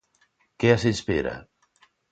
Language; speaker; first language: Galician; non-native, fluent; Spanish